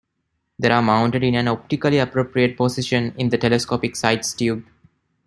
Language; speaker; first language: English; non-native, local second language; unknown